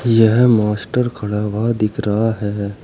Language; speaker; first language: Hindi; native; Hindi